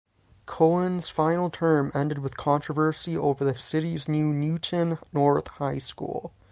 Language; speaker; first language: English; native; English